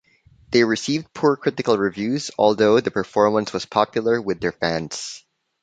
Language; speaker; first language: English; non-native, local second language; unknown